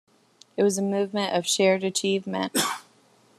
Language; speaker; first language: English; native; English